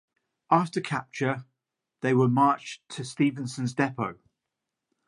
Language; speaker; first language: English; native; English